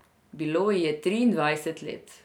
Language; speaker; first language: Slovenian; non-native, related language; Serbian